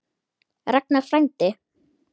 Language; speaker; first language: Icelandic; native; Icelandic